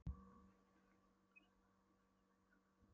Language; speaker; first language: Icelandic; non-native, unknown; Polish